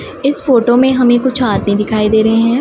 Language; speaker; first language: Hindi; non-native, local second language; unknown